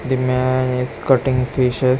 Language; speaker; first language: English; non-native, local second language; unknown